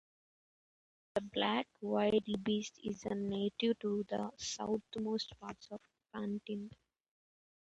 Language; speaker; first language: English; native; English